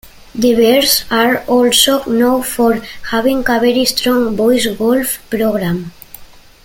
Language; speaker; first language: English; non-native, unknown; Catalan